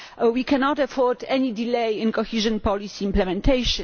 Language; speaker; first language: English; non-native, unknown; Polish